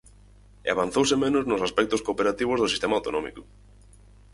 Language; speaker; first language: Galician; native; Galician